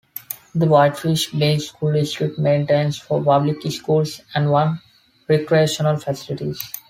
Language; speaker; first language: English; non-native, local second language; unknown